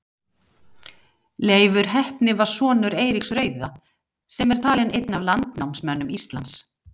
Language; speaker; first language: Icelandic; native; Icelandic